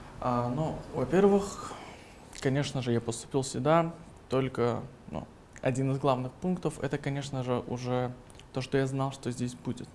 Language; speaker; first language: Russian; non-native, local second language; Uzbek